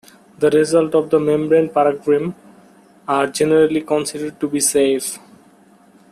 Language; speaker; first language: English; non-native, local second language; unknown